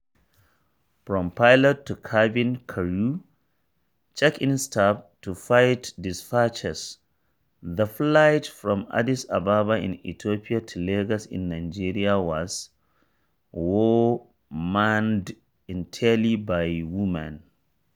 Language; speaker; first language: English; non-native, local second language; Hausa